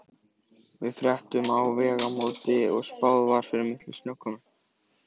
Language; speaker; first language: Icelandic; native; Icelandic